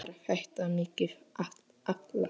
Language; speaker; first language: Icelandic; non-native, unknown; Polish